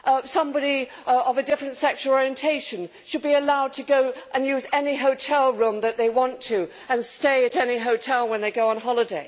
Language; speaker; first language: English; native; English